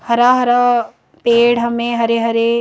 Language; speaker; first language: Hindi; native; Hindi